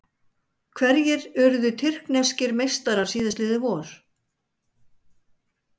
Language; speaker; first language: Icelandic; native; Icelandic